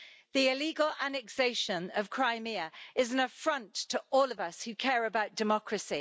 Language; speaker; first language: English; native; English